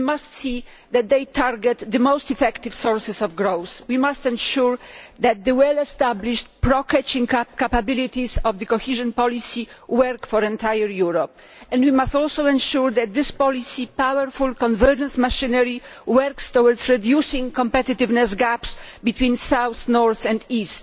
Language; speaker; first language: English; non-native, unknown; Polish